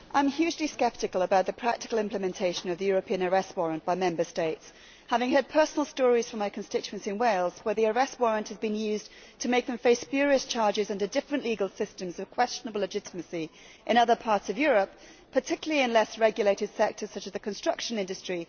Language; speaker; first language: English; native; English